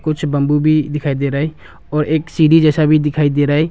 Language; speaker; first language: Hindi; non-native, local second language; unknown